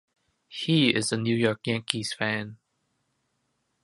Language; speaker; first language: English; non-native, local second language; Cantonese